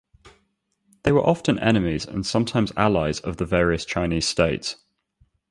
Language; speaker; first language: English; native; English